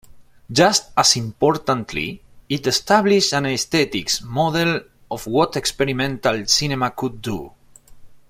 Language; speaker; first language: English; non-native, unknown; Spanish